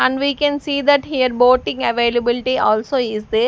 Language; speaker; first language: English; non-native, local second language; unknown